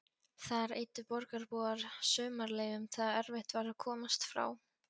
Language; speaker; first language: Icelandic; non-native, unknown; Polish